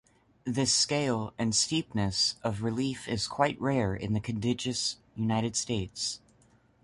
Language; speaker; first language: English; native; English